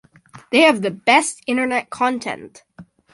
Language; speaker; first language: English; native; English